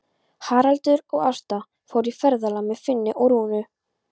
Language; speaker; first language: Icelandic; non-native, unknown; Polish